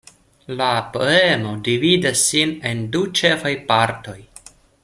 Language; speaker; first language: Esperanto; non-native, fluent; Russian